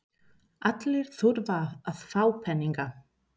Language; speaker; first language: Icelandic; non-native, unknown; Spanish